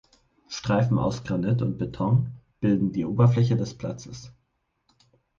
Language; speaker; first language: German; native; German